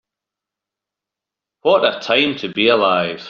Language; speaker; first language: English; native; English